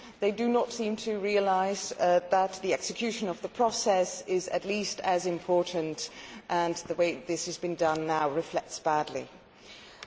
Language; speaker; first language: English; non-native, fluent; Dutch